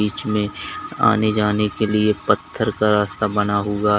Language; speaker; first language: Hindi; native; Hindi